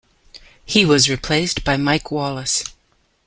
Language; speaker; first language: English; native; English